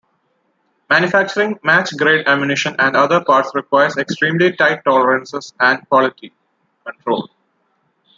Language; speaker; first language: English; non-native, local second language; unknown